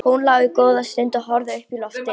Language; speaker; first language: Icelandic; non-native, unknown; Polish